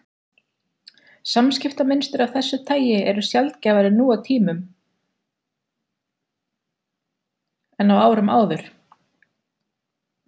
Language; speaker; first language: Icelandic; native; Icelandic